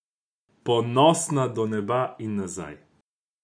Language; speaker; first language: Slovenian; non-native, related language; Croatian